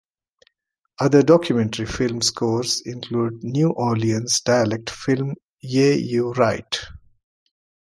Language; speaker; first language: English; non-native, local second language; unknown